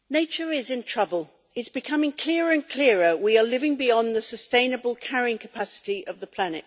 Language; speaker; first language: English; native; English